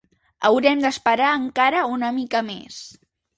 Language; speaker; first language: Catalan; native; Catalan